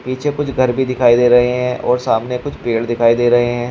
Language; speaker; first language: Hindi; native; Hindi